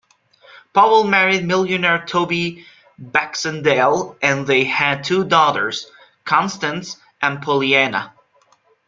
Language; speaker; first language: English; non-native, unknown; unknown